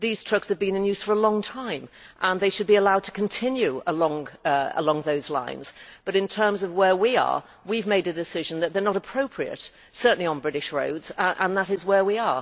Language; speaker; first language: English; native; English